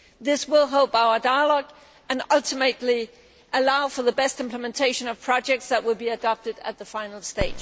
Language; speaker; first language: English; non-native, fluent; Danish